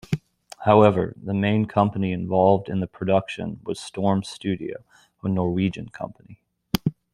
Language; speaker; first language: English; native; English